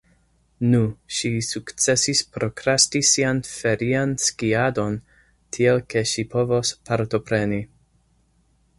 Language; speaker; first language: Esperanto; non-native, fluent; English